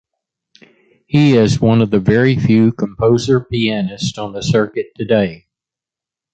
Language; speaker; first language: English; native; English